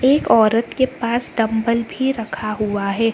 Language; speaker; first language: Hindi; non-native, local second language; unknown